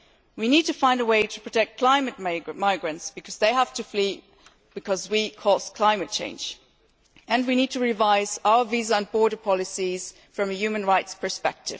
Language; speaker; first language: English; non-native, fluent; German